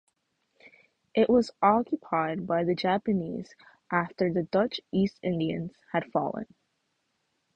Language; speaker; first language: English; native; English